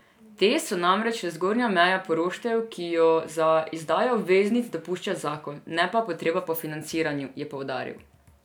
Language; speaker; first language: Slovenian; non-native, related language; Serbian